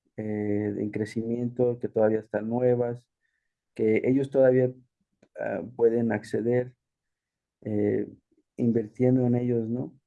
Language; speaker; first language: Spanish; early bilingual, heritage; Spanish